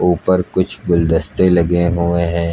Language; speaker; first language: Hindi; native; Hindi